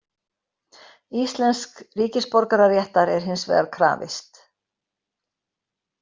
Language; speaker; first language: Icelandic; native; Icelandic